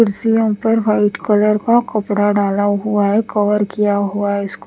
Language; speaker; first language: Hindi; non-native, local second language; Punjabi